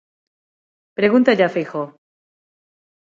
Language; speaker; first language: Galician; non-native, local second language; Spanish